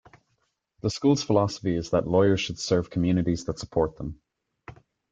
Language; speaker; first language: English; native; English